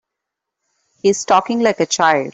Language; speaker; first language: English; non-native, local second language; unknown